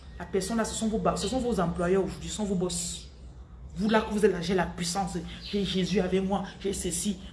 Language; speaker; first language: French; non-native, local second language; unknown